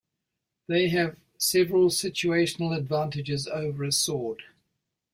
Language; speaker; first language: English; native; English